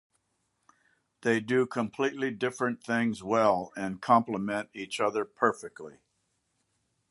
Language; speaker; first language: English; native; English